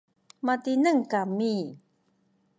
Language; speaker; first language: Sakizaya; non-native, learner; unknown